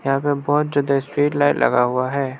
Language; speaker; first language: Hindi; non-native, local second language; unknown